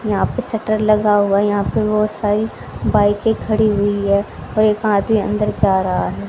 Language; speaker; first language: Hindi; native; Hindi